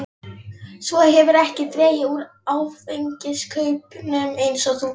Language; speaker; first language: Icelandic; non-native, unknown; Polish